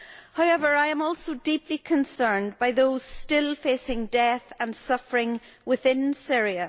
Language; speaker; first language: English; native; English